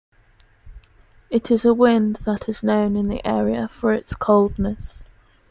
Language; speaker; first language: English; native; English